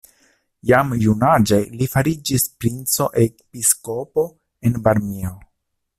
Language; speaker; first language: Esperanto; non-native, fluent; Italian